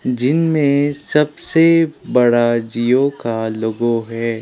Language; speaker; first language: Hindi; non-native, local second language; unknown